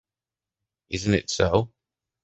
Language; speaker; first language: English; native; English